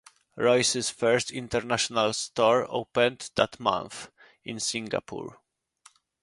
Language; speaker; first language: English; non-native, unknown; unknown